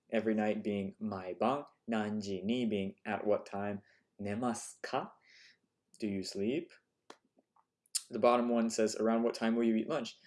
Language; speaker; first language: English; native; English